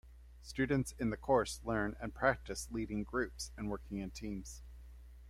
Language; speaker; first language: English; native; English